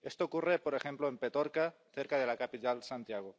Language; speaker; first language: Spanish; non-native, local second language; Catalan